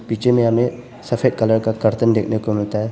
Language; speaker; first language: Hindi; non-native, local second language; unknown